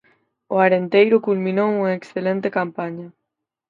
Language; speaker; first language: Galician; native; Galician